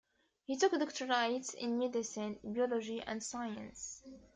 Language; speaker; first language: English; native; English